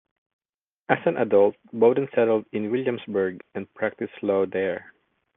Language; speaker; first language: English; non-native, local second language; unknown